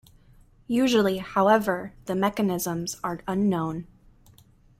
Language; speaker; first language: English; native; English